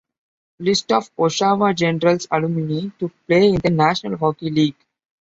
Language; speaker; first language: English; non-native, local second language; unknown